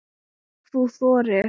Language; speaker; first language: Icelandic; non-native, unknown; Thai